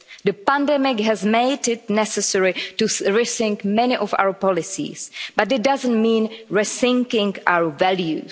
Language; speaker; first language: English; non-native, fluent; Czech